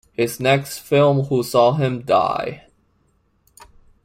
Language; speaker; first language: English; non-native, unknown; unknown